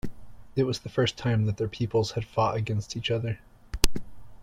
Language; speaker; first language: English; native; English